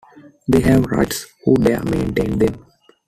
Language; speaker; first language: English; non-native, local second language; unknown